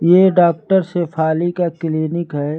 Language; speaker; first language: Hindi; native; Hindi